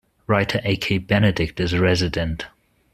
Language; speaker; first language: English; non-native, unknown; German